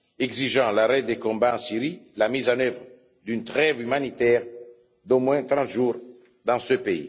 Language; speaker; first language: French; non-native, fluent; Italian